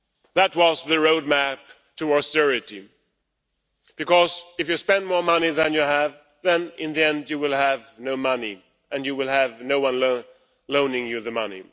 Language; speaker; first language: English; non-native, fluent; Swedish